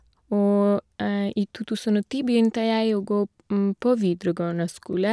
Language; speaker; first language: Norwegian; non-native, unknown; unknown